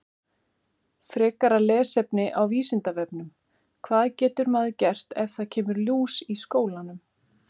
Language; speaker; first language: Icelandic; native; Icelandic